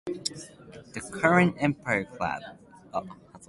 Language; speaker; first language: English; non-native, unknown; Japanese